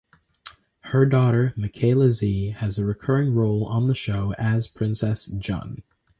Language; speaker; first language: English; native; English